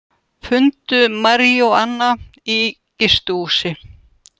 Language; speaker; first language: Icelandic; non-native, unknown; Russian